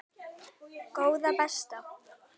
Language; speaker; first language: Icelandic; native; Icelandic